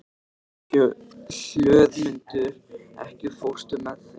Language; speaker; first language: Icelandic; native; Icelandic